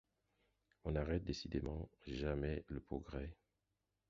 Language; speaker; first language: French; non-native, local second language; Haitian Creole